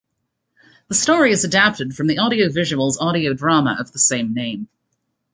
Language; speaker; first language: English; native; English